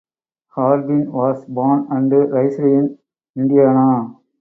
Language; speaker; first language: English; non-native, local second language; Tamil